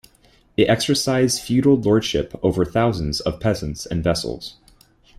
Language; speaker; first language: English; native; English